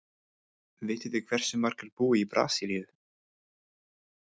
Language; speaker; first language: Icelandic; non-native, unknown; English